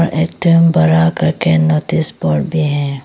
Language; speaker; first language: Hindi; early bilingual, other home language; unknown